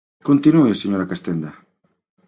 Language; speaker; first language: Galician; native; Galician